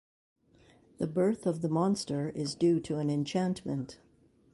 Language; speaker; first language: English; native; English